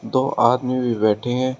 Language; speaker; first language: Hindi; native; Hindi